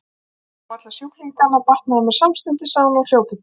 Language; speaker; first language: Icelandic; native; Icelandic